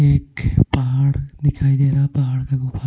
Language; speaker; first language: Hindi; non-native, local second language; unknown